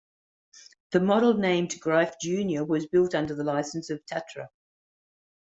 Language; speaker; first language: English; native; English